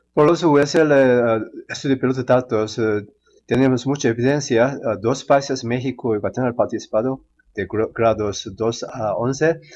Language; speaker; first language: Spanish; non-native, learner; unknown